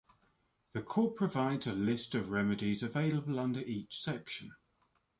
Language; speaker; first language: English; native; English